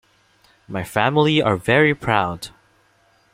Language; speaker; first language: English; non-native, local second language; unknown